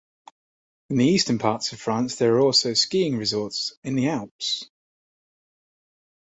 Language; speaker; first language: English; native; English